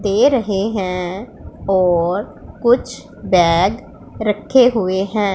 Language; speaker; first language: Hindi; non-native, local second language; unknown